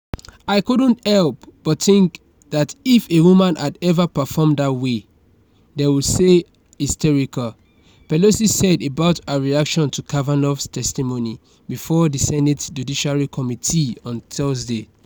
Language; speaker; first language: English; non-native, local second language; Yoruba